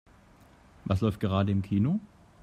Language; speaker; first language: German; native; German